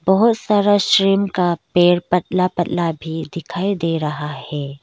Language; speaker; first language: Hindi; non-native, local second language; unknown